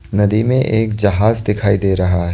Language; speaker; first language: Hindi; non-native, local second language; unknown